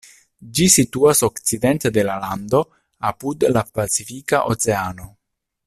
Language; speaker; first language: Esperanto; non-native, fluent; Italian